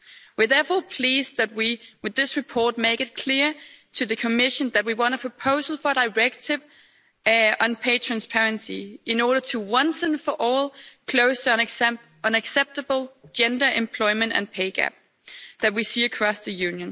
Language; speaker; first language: English; non-native, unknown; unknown